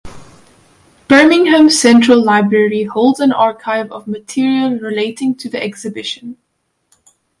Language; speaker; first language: English; non-native, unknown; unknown